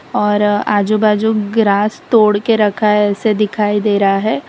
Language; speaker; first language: Hindi; non-native, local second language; Gujarati